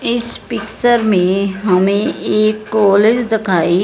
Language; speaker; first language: Hindi; non-native, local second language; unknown